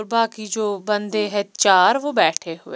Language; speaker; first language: Hindi; non-native, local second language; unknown